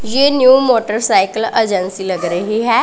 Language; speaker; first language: Hindi; non-native, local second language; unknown